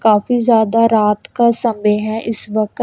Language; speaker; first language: Hindi; non-native, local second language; Punjabi